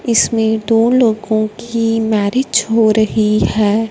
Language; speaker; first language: Hindi; non-native, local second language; Punjabi